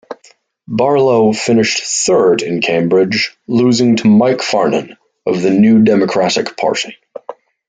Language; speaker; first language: English; native; English